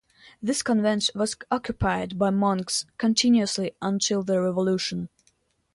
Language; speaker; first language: English; non-native, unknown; Russian